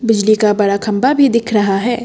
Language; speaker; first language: Hindi; non-native, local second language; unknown